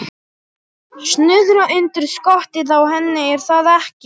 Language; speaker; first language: Icelandic; non-native, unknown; Polish